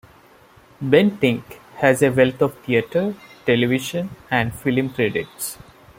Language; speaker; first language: English; non-native, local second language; Malayalam